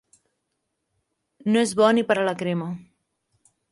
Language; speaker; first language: Catalan; native; Catalan